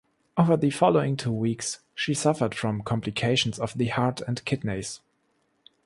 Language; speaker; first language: English; non-native, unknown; German